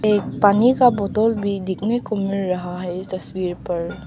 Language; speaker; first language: Hindi; non-native, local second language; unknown